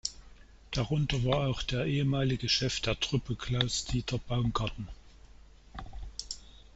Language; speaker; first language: German; native; German